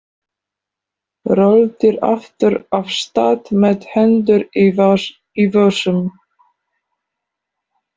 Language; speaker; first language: Icelandic; non-native, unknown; Polish